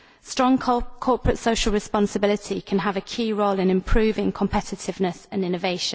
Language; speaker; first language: English; native; English